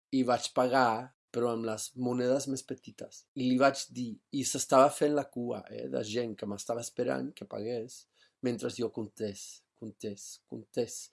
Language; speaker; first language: Catalan; non-native, fluent; English